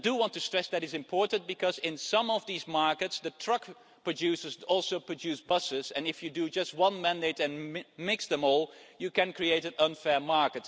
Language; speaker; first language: English; non-native, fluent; Dutch